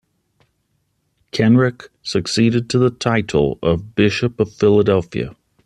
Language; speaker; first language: English; native; English